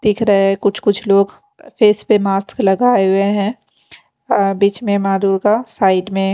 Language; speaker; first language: Hindi; non-native, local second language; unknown